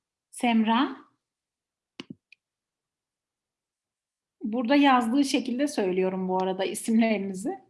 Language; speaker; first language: Turkish; native; Turkish